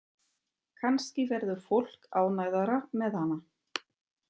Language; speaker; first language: Icelandic; non-native, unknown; German